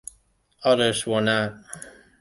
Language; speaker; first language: English; non-native, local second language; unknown